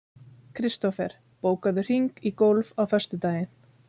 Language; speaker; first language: Icelandic; native; Icelandic